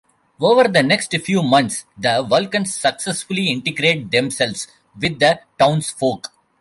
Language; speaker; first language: English; non-native, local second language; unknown